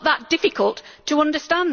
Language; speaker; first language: English; native; English